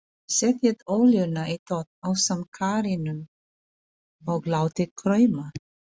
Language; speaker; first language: Icelandic; non-native, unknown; Filipino